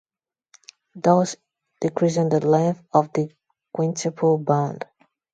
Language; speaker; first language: English; non-native, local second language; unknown